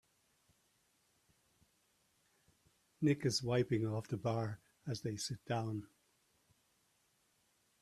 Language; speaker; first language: English; native; English